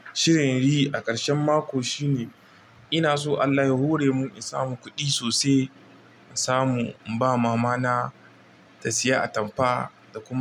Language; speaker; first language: Hausa; non-native, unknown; Igbo